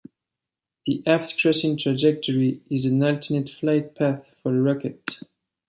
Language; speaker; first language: English; non-native, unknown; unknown